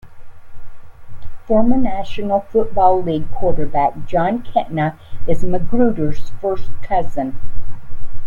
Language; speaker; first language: English; native; English